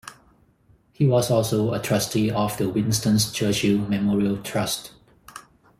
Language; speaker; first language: English; non-native, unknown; Thai